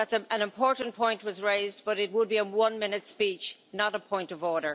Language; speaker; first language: English; native; English